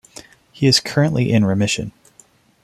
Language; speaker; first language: English; non-native, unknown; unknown